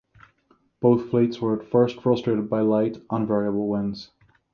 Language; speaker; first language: English; native; English